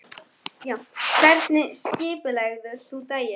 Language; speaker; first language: Icelandic; non-native, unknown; German